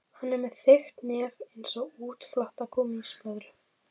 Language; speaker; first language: Icelandic; native; Icelandic